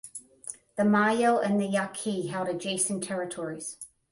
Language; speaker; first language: English; native; English